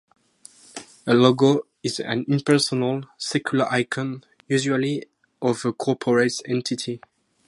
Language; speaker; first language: English; non-native, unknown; French